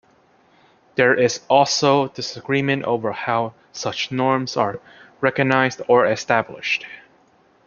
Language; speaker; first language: English; native; English